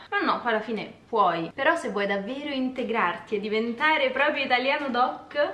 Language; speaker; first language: Italian; native; Italian